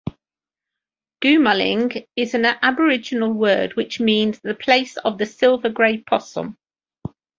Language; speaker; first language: English; native; English